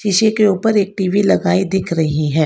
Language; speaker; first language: Hindi; non-native, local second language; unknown